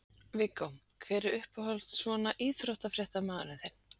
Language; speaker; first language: Icelandic; native; Icelandic